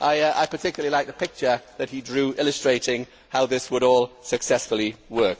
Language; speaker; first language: English; native; English